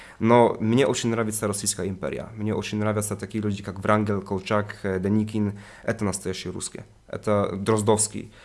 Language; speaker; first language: Russian; non-native, related language; Polish